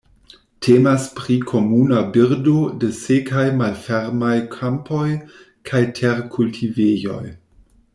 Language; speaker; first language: Esperanto; non-native, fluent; German